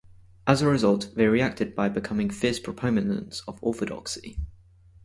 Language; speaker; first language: English; native; English